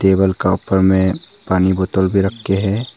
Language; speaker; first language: Hindi; early bilingual, other home language; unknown